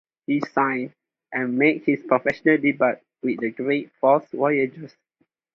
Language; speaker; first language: English; non-native, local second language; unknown